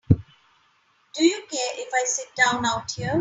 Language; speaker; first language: English; non-native, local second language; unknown